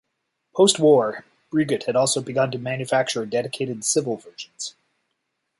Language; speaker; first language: English; native; English